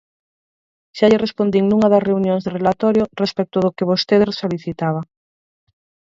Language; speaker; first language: Galician; native; Galician